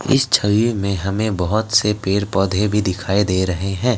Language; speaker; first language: Hindi; non-native, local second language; Assamese